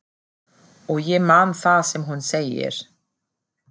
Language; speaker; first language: Icelandic; non-native, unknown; German